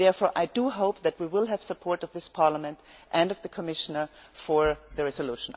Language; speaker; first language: English; non-native, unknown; German